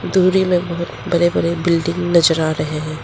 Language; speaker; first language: Hindi; non-native, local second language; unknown